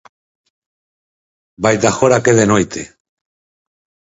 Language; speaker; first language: Galician; native; Galician